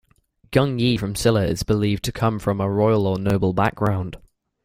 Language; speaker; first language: English; native; English